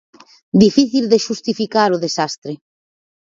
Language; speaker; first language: Galician; native; Galician